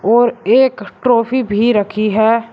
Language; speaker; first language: Hindi; native; Hindi